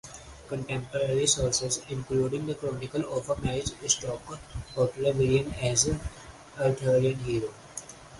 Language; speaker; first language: English; non-native, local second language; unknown